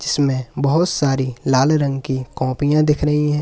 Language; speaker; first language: Hindi; native; Hindi